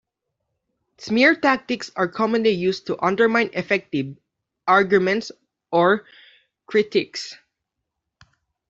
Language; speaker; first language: English; non-native, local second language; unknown